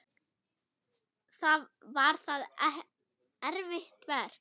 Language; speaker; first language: Icelandic; non-native, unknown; German